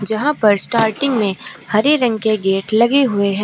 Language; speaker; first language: Hindi; native; Hindi